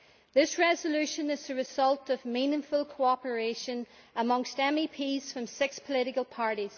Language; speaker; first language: English; native; English